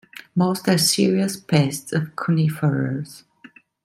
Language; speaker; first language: English; non-native, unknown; Italian